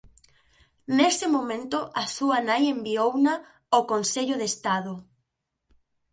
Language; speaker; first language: Galician; native; Galician